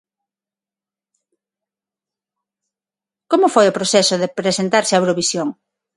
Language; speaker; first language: Galician; non-native, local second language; Spanish